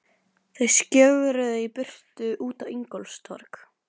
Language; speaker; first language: Icelandic; non-native, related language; Norwegian